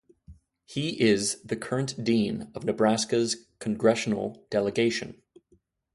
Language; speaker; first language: English; native; English